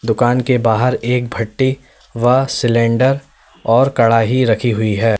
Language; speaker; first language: Hindi; native; Hindi